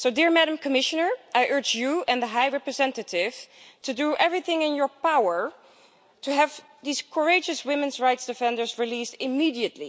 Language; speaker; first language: English; non-native, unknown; Dutch